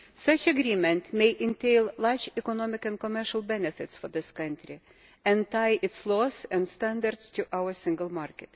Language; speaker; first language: English; non-native, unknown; Lithuanian